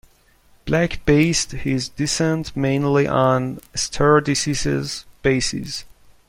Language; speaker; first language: English; non-native, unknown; Persian